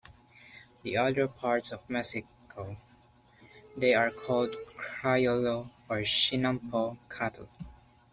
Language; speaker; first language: English; non-native, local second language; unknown